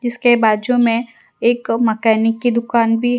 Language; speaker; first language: Hindi; non-native, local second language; Gujarati